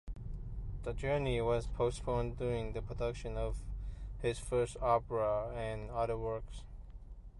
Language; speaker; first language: English; non-native, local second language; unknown